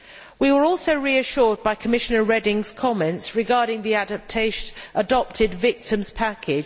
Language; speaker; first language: English; native; English